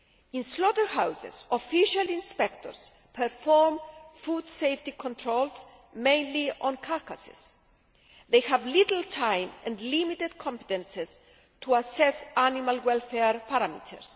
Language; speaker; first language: English; non-native, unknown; Greek